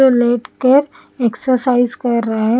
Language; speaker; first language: Hindi; non-native, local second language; Punjabi